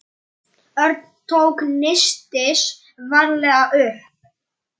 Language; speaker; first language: Icelandic; non-native, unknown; Polish